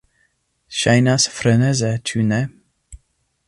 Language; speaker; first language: Esperanto; non-native, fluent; English